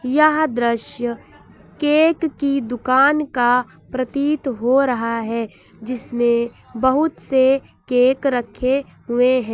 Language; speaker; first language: Hindi; native; Hindi